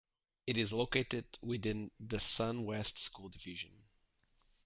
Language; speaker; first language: English; native; English